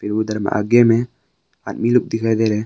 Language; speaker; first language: Hindi; early bilingual, other home language; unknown